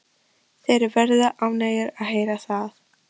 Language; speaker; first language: Icelandic; non-native, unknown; Polish